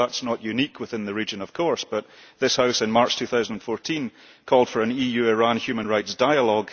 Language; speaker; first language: English; early bilingual, heritage; English